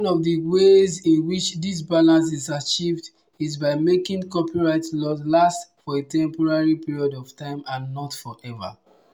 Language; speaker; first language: English; non-native, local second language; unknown